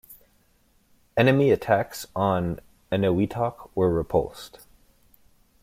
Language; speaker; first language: English; native; English